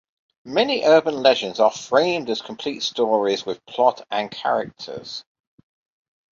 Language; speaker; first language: English; native; English